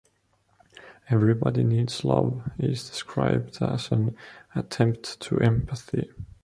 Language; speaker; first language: English; non-native, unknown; Estonian